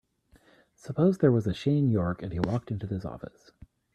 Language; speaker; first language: English; native; English